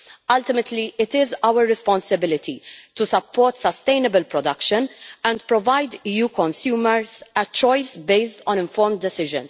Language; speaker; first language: English; non-native, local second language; Maltese